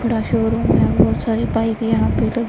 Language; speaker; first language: Hindi; non-native, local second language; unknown